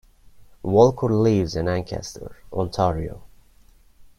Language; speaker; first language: English; non-native, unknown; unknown